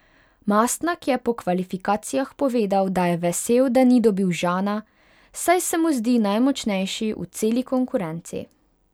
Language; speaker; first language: Slovenian; non-native, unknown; Hungarian